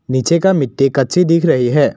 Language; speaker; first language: Hindi; non-native, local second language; Assamese